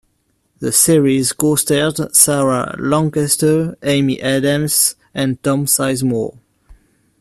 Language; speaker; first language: English; non-native, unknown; French